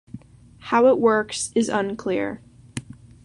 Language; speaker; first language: English; native; English